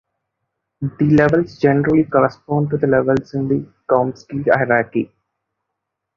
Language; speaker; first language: English; non-native, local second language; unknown